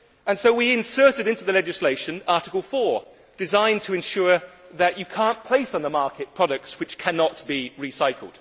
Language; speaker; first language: English; native; English